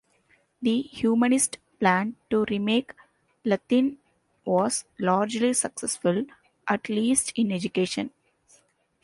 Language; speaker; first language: English; non-native, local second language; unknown